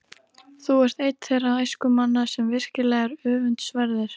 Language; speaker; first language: Icelandic; native; Icelandic